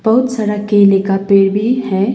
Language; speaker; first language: Hindi; non-native, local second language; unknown